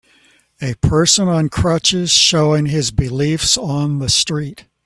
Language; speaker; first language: English; native; English